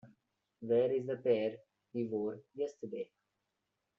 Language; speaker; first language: English; non-native, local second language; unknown